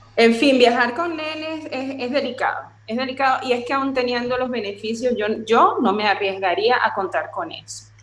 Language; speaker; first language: Spanish; native; Spanish